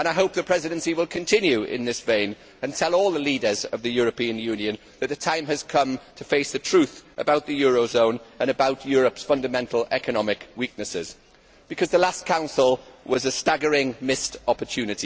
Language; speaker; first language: English; native; English